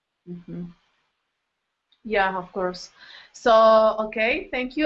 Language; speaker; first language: English; non-native, fluent; Spanish